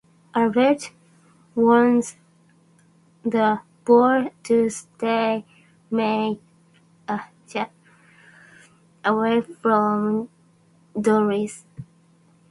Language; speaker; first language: English; non-native, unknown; Japanese